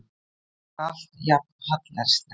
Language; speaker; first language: Icelandic; native; Icelandic